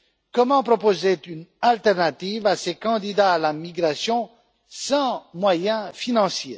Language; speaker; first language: French; non-native, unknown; Romanian